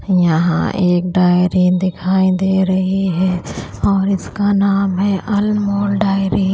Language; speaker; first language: Hindi; non-native, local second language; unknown